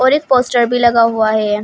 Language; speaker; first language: Hindi; native; Hindi